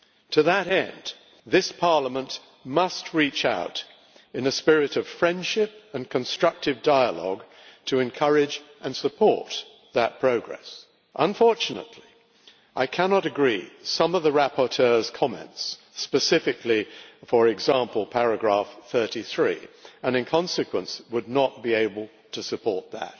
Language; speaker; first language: English; native; English